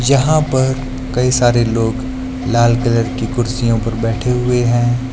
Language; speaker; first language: Hindi; native; Hindi